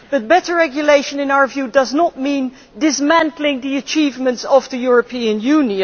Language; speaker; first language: English; non-native, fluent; Dutch